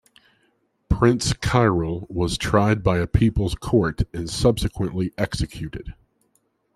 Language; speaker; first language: English; native; English